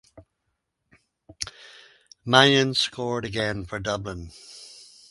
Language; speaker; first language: English; native; English